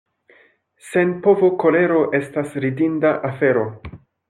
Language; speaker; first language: Esperanto; non-native, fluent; French